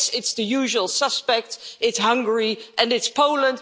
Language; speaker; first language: English; non-native, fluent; Dutch